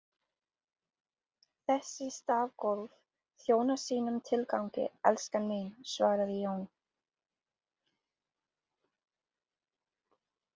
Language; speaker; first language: Icelandic; non-native, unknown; English